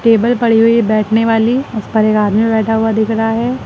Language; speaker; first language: Hindi; native; Hindi